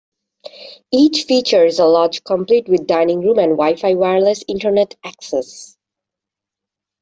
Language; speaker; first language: English; native; English